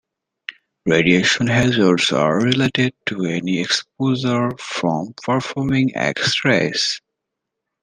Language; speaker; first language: English; native; English